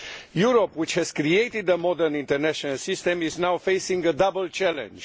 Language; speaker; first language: English; non-native, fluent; Romanian